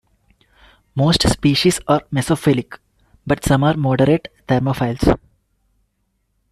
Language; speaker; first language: English; non-native, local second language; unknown